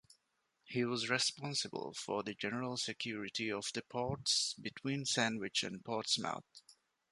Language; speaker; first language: English; non-native, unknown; Divehi